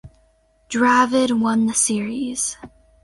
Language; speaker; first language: English; native; English